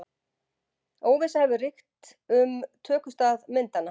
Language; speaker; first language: Icelandic; native; Icelandic